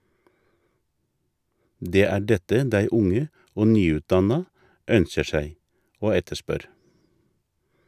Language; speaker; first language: Norwegian; native; Norwegian